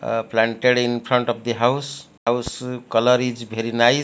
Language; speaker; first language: English; non-native, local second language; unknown